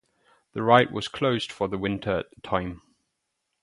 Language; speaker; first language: English; non-native, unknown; German